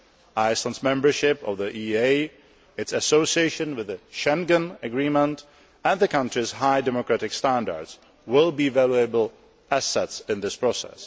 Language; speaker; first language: English; non-native, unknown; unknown